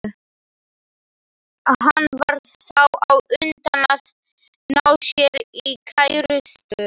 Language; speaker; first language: Icelandic; non-native, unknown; Slovak